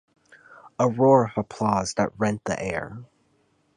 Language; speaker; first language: English; native; English